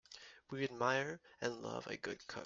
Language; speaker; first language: English; native; English